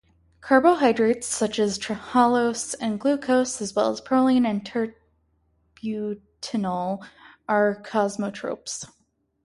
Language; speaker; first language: English; native; English